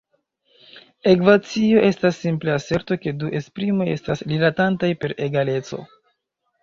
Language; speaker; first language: Esperanto; non-native, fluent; Chinese